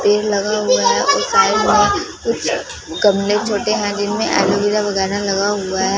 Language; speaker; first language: Hindi; non-native, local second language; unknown